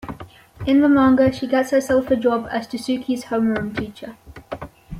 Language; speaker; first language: English; native; English